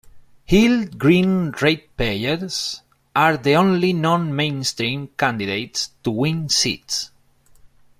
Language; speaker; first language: English; non-native, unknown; Spanish